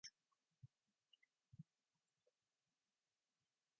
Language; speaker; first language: English; non-native, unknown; Mongolian